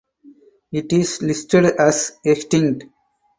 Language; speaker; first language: English; non-native, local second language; Tamil